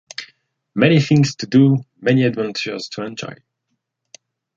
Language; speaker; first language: English; non-native, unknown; French